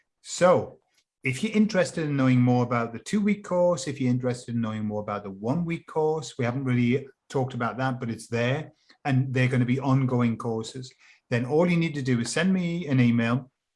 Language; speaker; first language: English; native; English